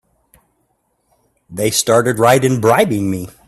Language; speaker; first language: English; native; English